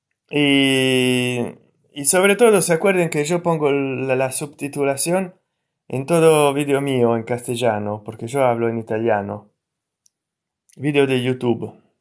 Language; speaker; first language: Spanish; non-native, related language; Italian